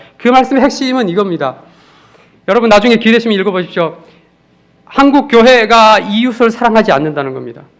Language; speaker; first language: Korean; native; Korean